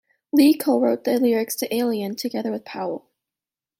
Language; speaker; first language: English; native; English